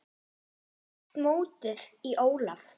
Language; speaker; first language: Icelandic; non-native, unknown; German